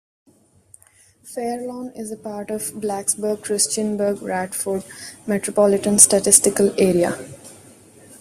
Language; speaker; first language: English; non-native, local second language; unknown